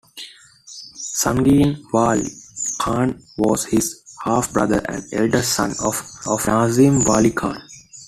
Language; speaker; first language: English; non-native, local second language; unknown